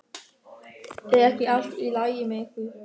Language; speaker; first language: Icelandic; non-native, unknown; German